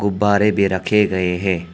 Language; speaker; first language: Hindi; non-native, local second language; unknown